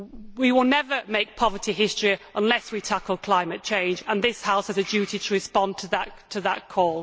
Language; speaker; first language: English; native; English